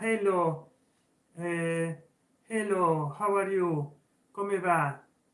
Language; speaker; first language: English; non-native, learner; Italian